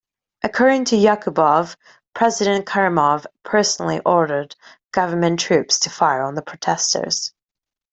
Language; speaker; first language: English; native; English